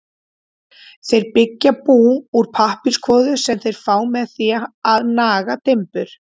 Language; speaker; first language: Icelandic; native; Icelandic